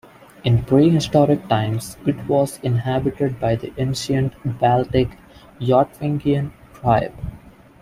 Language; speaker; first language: English; non-native, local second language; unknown